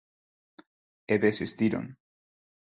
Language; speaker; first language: Galician; non-native, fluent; Spanish